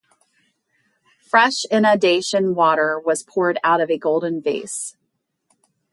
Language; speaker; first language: English; native; English